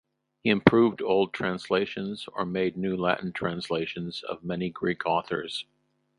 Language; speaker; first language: English; native; English